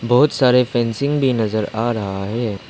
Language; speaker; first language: Hindi; non-native, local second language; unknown